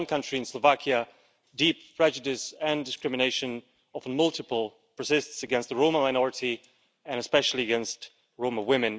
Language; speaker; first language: English; non-native, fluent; Slovak